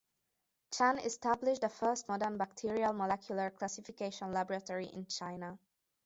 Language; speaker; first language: English; non-native, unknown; Hungarian